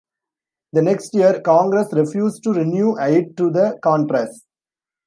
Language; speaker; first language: English; non-native, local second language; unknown